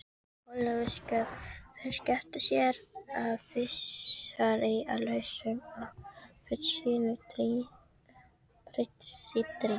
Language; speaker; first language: Icelandic; non-native, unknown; Filipino